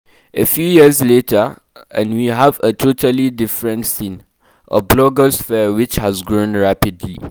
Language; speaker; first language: English; non-native, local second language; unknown